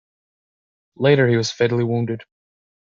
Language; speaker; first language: English; native; English